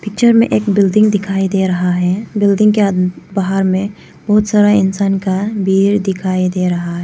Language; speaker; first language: Hindi; non-native, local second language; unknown